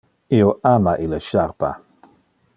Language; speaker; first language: Interlingua; non-native, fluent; Dutch